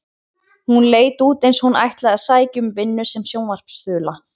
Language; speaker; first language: Icelandic; native; Icelandic